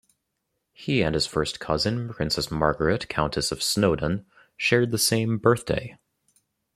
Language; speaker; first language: English; native; English